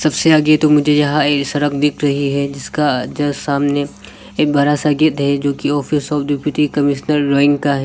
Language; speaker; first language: Hindi; non-native, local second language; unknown